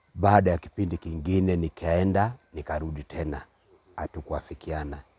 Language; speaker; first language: Swahili; non-native, local second language; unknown